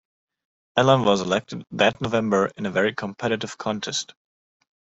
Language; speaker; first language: English; non-native, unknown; German